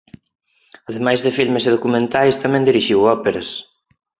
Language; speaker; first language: Galician; non-native, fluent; Spanish